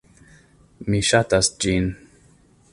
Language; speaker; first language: Esperanto; non-native, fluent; English